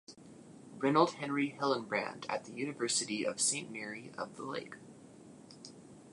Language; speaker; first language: English; native; English